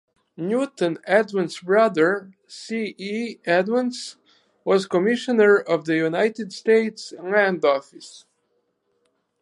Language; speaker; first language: English; native; English